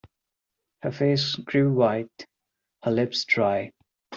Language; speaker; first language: English; non-native, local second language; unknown